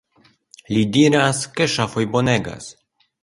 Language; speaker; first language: Esperanto; non-native, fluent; Polish